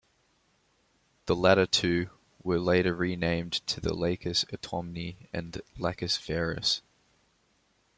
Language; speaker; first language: English; native; English